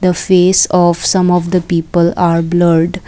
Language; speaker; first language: English; non-native, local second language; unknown